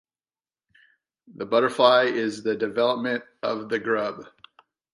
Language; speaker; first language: English; native; English